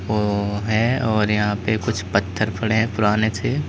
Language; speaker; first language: Hindi; native; Hindi